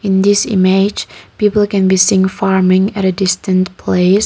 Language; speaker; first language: English; non-native, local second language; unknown